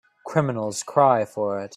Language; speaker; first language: English; native; English